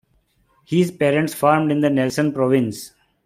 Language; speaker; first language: English; non-native, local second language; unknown